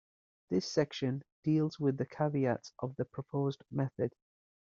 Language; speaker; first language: English; native; English